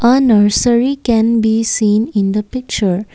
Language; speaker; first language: English; non-native, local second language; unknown